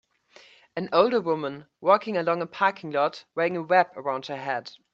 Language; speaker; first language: English; native; English